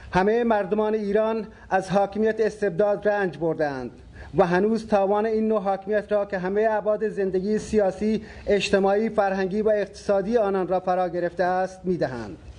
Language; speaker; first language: Persian; non-native, local second language; Baluchi